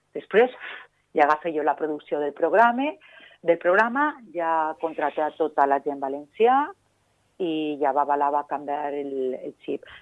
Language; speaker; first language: Catalan; non-native, local second language; Spanish